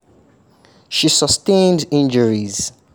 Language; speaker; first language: English; non-native, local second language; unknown